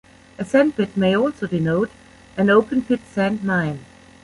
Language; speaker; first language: English; non-native, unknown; German